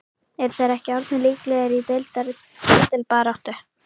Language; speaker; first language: Icelandic; native; Icelandic